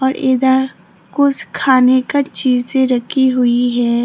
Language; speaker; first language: Hindi; non-native, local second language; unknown